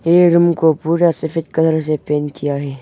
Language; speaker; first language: Hindi; non-native, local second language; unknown